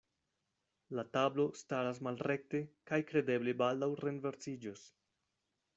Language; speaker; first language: Esperanto; non-native, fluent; Spanish